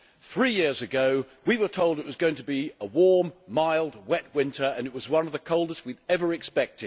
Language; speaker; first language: English; native; English